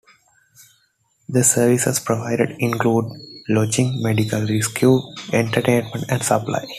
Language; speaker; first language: English; non-native, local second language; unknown